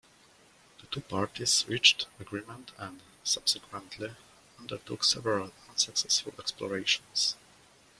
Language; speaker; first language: English; non-native, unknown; Polish